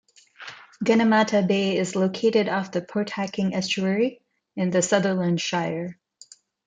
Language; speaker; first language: English; non-native, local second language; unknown